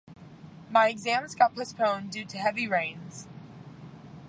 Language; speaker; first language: English; native; English